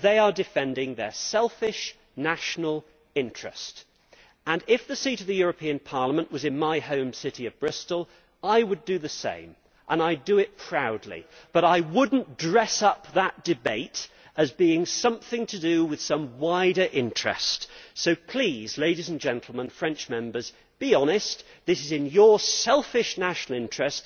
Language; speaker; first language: English; native; English